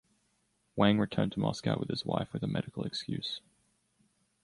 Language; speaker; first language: English; native; English